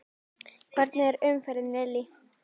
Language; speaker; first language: Icelandic; native; Icelandic